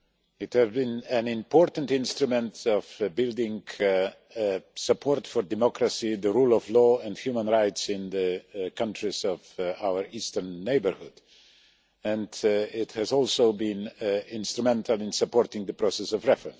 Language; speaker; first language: English; non-native, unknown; Polish